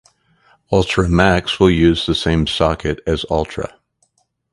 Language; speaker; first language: English; native; English